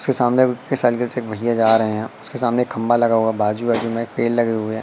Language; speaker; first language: Hindi; native; Hindi